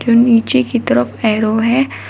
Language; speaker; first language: Hindi; native; Hindi